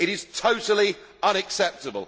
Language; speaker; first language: English; native; English